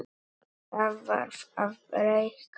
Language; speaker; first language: Icelandic; non-native, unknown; Polish